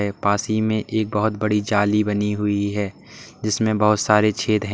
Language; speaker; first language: Hindi; native; Hindi